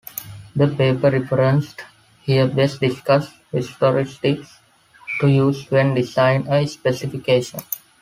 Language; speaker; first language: English; non-native, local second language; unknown